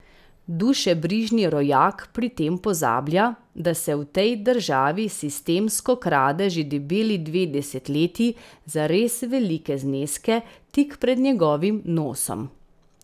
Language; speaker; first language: Slovenian; native; Slovenian